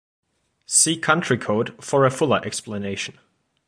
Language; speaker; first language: English; non-native, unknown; German